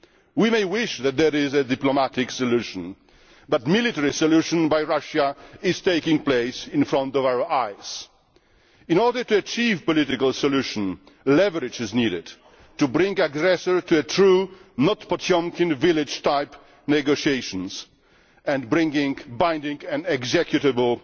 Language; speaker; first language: English; non-native, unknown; Polish